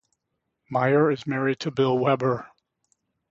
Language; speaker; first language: English; native; English